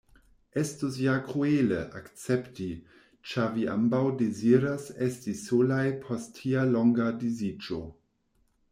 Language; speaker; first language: Esperanto; non-native, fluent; German